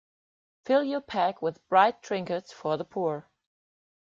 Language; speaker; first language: English; non-native, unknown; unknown